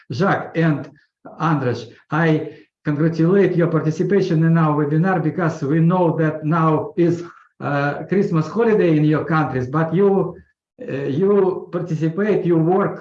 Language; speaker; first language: English; non-native, learner; Russian